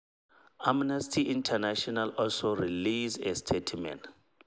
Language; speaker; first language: English; non-native, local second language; Hausa